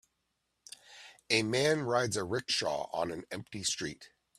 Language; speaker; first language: English; native; English